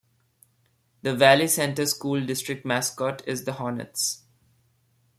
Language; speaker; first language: English; non-native, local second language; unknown